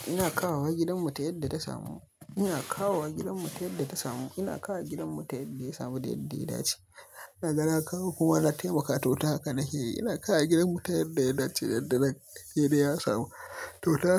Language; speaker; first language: Hausa; native; Hausa